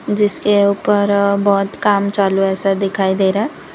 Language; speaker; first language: Hindi; non-native, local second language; Gujarati